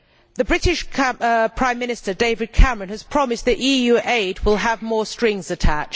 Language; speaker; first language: English; native; English